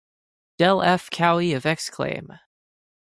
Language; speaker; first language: English; native; English